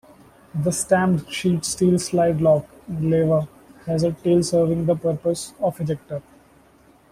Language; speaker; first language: English; non-native, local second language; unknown